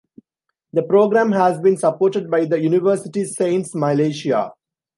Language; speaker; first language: English; non-native, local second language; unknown